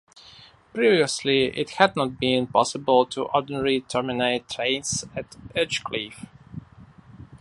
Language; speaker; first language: English; non-native, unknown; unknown